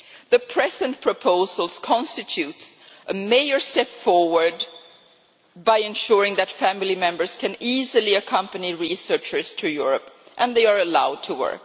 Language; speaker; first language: English; non-native, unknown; Swedish